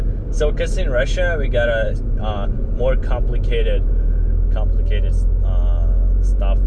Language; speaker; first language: English; non-native, fluent; Russian